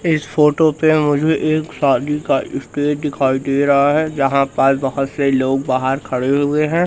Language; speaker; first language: Hindi; native; Hindi